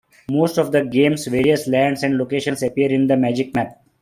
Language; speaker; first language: English; non-native, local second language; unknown